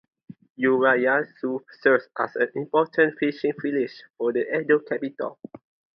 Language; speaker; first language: English; non-native, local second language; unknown